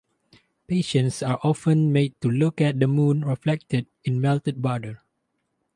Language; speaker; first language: English; non-native, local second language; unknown